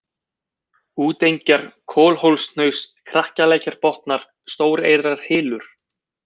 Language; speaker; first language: Icelandic; native; Icelandic